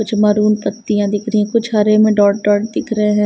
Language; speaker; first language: Hindi; non-native, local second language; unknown